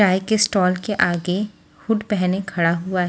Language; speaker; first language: Hindi; native; Hindi